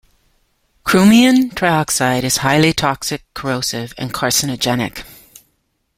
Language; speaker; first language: English; native; English